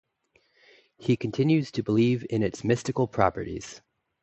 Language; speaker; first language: English; native; English